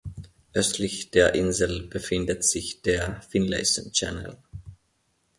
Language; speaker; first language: German; non-native, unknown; Finnish